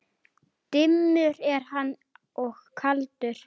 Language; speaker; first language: Icelandic; native; Icelandic